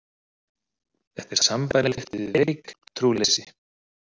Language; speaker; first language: Icelandic; native; Icelandic